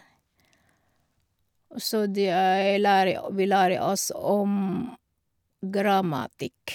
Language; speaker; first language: Norwegian; non-native, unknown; Filipino